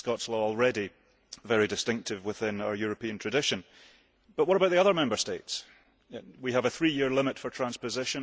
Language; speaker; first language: English; early bilingual, heritage; English